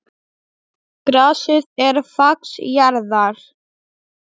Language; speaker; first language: Icelandic; non-native, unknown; Polish